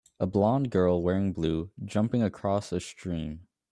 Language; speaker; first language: English; native; English